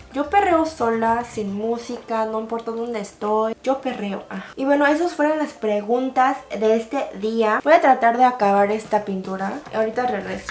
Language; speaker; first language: Spanish; early bilingual, other home language; Korean